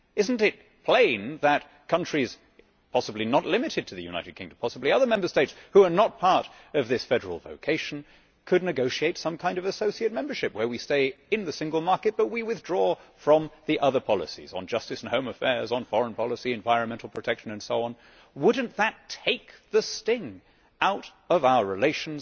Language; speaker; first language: English; native; English